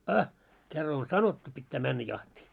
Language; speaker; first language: Finnish; early bilingual, heritage; Finnish